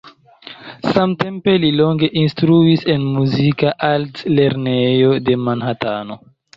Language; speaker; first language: Esperanto; non-native, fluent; Chinese